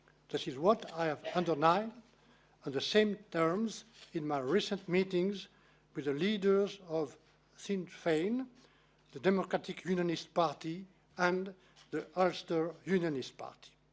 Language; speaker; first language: English; non-native, fluent; French